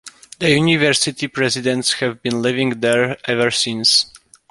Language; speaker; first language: English; non-native, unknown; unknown